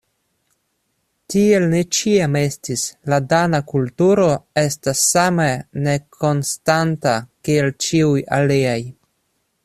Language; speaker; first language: Esperanto; non-native, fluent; Russian